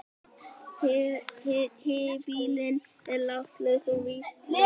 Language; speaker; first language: Icelandic; native; Icelandic